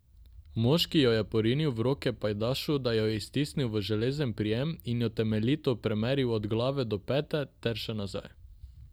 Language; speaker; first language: Slovenian; non-native, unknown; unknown